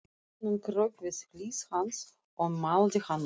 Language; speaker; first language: Icelandic; non-native, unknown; Russian